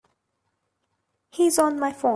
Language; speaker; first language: English; non-native, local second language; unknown